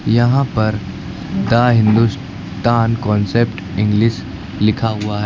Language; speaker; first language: Hindi; native; Hindi